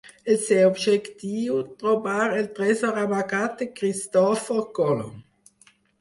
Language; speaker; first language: Catalan; non-native, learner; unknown